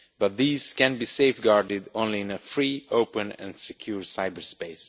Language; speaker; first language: English; non-native, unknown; Romanian